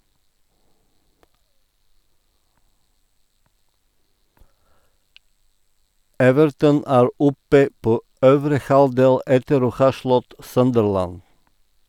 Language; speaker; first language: Norwegian; non-native, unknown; Bulgarian